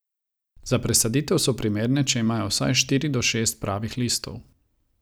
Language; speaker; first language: Slovenian; non-native, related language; Croatian